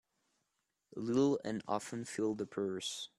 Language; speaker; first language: English; non-native, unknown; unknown